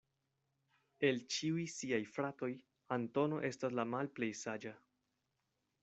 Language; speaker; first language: Esperanto; non-native, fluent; Spanish